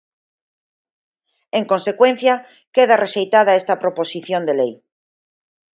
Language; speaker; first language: Galician; native; Galician